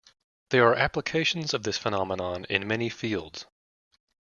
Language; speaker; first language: English; native; English